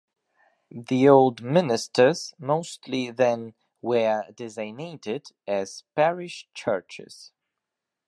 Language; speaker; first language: English; non-native, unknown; Belarusian